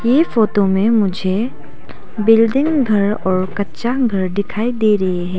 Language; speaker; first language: Hindi; non-native, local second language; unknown